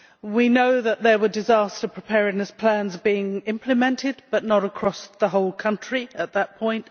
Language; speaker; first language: English; native; English